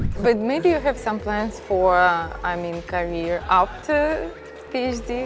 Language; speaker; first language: English; non-native, learner; Russian